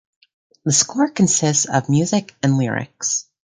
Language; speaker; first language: English; native; English